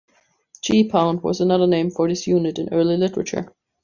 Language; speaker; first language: English; non-native, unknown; German